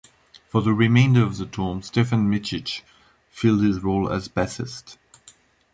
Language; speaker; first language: English; non-native, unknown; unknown